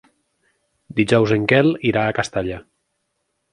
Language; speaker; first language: Catalan; native; Catalan